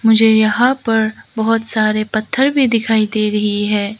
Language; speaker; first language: Hindi; non-native, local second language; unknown